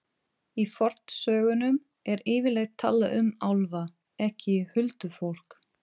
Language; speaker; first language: Icelandic; non-native, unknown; Portuguese